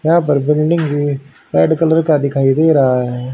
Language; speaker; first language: Hindi; native; Hindi